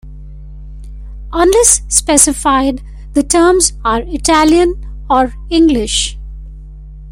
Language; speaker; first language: English; non-native, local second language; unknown